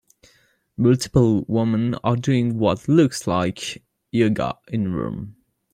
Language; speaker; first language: English; non-native, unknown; French